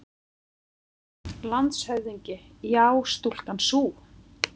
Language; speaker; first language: Icelandic; native; Icelandic